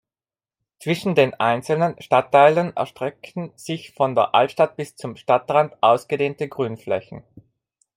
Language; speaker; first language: German; non-native, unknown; Italian